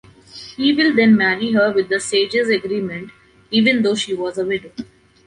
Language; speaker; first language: English; non-native, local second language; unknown